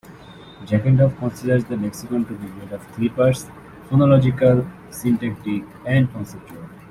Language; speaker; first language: English; native; English